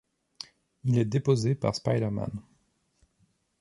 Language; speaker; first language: French; native; French